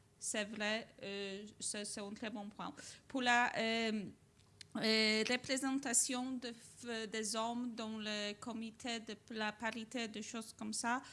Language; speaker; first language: French; non-native, fluent; Polish